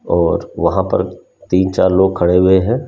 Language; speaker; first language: Hindi; native; Hindi